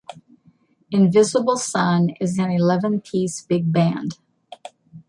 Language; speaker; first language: English; native; English